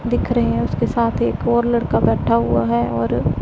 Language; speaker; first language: Hindi; non-native, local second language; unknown